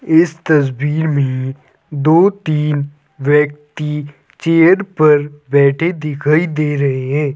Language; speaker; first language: Hindi; native; Hindi